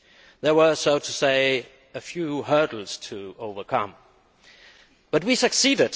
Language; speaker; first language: English; non-native, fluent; Danish